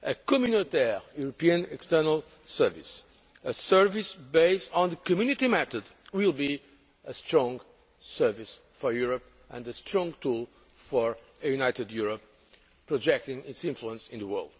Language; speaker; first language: English; non-native, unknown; Portuguese